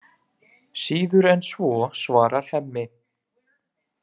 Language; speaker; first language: Icelandic; native; Icelandic